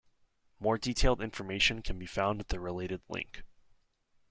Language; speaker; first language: English; native; English